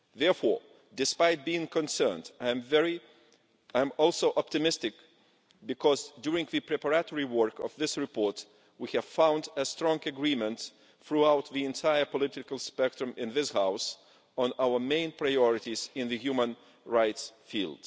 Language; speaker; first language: English; non-native, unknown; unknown